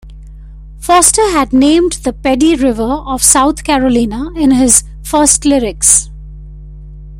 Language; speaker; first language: English; non-native, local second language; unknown